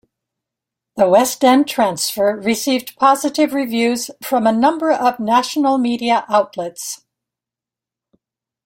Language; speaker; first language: English; native; English